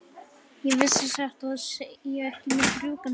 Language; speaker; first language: Icelandic; native; Icelandic